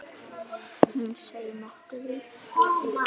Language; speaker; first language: Icelandic; native; Icelandic